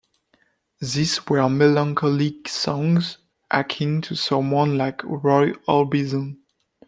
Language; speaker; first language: English; non-native, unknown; French